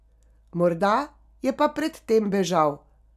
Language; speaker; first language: Slovenian; native; Slovenian